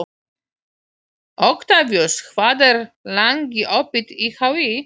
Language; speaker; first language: Icelandic; non-native, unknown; Polish